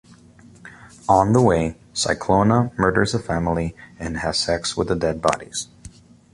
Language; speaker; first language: English; native; English